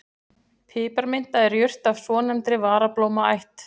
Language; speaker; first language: Icelandic; native; Icelandic